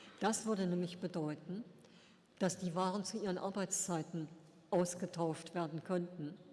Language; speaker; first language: German; native; German